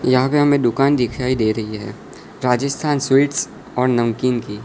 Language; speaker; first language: Hindi; non-native, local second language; Gujarati